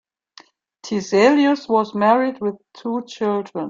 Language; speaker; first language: English; non-native, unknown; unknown